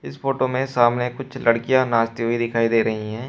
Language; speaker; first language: Hindi; native; Hindi